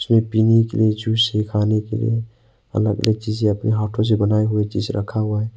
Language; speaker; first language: Hindi; non-native, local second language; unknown